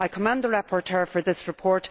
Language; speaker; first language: English; native; English